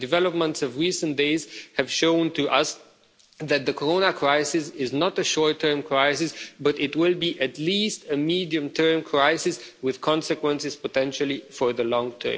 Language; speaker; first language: English; non-native, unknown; Romanian